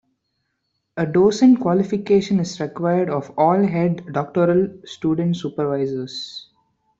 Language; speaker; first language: English; non-native, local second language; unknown